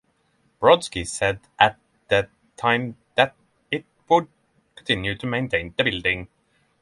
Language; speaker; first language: English; non-native, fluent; Norwegian